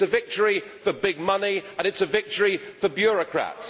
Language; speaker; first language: English; native; English